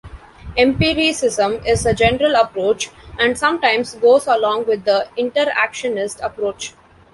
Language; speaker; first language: English; non-native, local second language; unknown